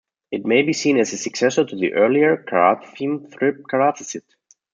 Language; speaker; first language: English; non-native, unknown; German